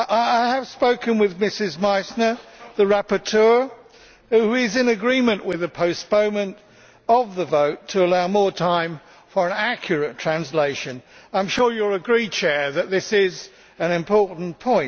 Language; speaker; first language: English; native; English